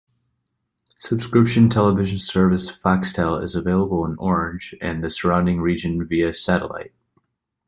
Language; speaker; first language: English; native; English